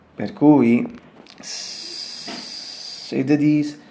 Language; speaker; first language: English; non-native, fluent; Italian